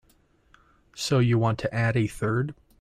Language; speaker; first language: English; native; English